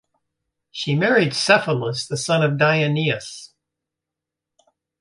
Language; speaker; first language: English; native; English